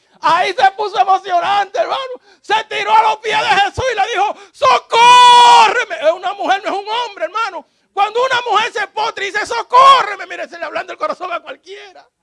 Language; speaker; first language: Spanish; native; Spanish